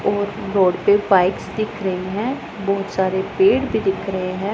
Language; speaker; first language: Hindi; non-native, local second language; Punjabi